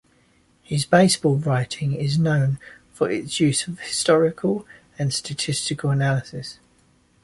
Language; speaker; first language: English; native; English